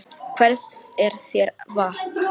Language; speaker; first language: Icelandic; non-native, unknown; Polish